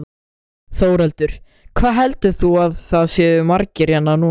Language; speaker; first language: Icelandic; native; Icelandic